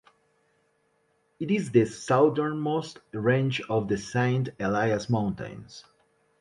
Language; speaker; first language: English; non-native, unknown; Spanish